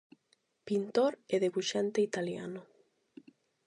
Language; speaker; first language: Galician; non-native, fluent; Spanish